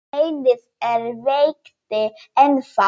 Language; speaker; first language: Icelandic; non-native, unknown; Polish